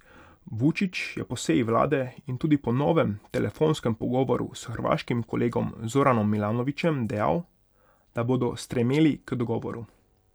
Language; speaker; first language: Slovenian; non-native, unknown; Hungarian